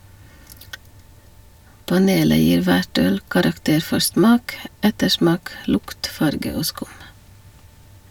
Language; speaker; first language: Norwegian; non-native, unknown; Hungarian